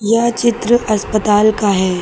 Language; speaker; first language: Hindi; native; Hindi